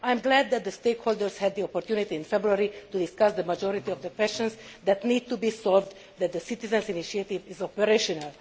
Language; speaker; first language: English; non-native, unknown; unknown